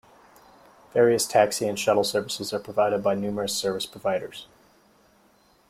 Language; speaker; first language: English; native; English